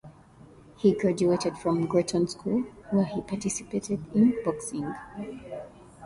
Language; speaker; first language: English; native; English